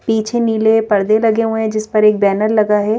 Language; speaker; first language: Hindi; native; Hindi